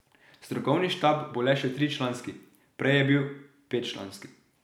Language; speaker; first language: Slovenian; native; Slovenian